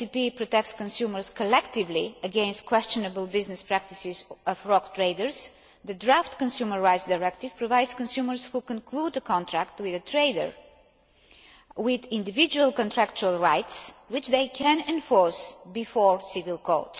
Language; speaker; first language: English; non-native, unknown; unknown